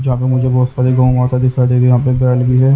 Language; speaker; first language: Hindi; native; Hindi